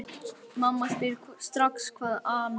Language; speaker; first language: Icelandic; native; Icelandic